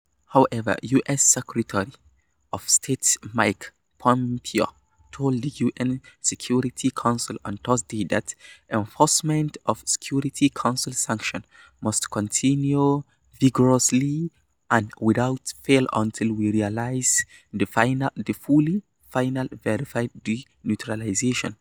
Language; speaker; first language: English; non-native, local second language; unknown